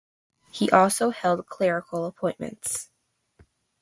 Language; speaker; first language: English; native; English